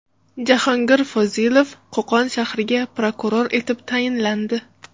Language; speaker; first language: Uzbek; non-native, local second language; Russian